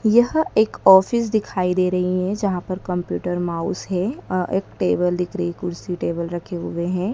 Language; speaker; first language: Hindi; native; Hindi